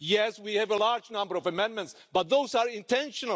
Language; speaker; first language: English; non-native, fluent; Czech